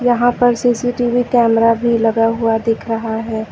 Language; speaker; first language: Hindi; native; Hindi